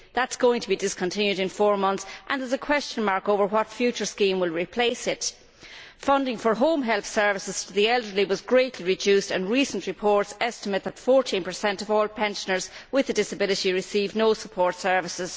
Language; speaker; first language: English; native; English